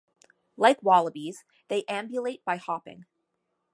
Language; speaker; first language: English; native; English